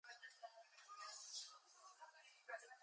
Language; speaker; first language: English; native; English